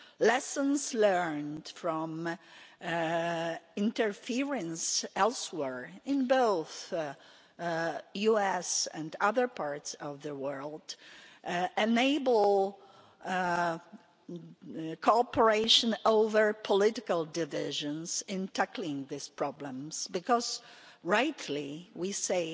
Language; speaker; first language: English; non-native, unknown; Polish